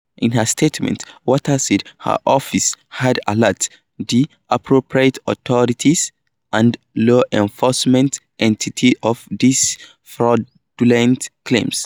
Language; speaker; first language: English; non-native, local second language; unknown